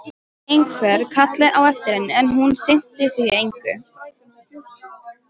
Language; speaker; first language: Icelandic; non-native, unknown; Polish